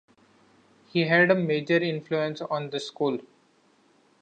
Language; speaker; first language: English; non-native, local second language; Marathi